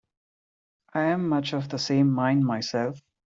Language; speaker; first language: English; non-native, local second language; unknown